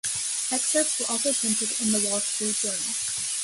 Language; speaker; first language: English; native; English